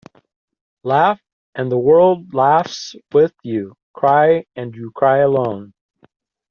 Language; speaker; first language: English; native; English